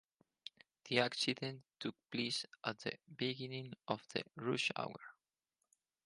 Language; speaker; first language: English; non-native, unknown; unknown